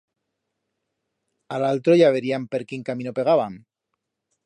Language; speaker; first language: Aragonese; native; Aragonese